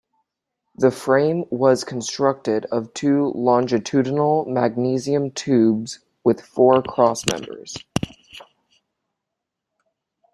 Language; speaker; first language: English; native; English